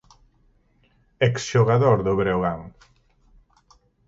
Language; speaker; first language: Galician; native; Galician